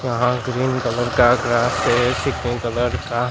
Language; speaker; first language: Hindi; non-native, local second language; Gujarati